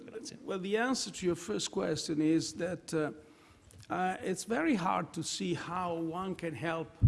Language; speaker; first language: English; non-native, fluent; Italian